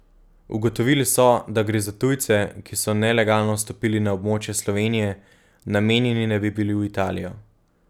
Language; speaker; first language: Slovenian; native; Slovenian